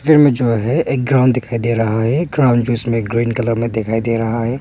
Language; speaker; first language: Hindi; non-native, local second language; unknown